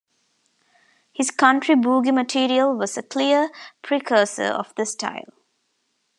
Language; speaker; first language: English; non-native, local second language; Tamil